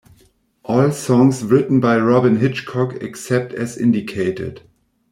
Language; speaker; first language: English; non-native, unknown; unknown